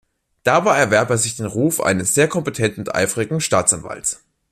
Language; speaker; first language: German; native; German